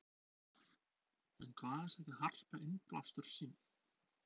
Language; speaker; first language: Icelandic; non-native, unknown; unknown